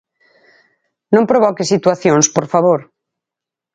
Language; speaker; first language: Galician; native; Galician